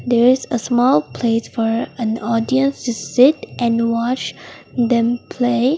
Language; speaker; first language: English; non-native, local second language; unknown